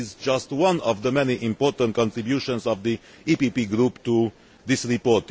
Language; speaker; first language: English; non-native, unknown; Romanian